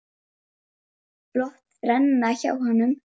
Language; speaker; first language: Icelandic; native; Icelandic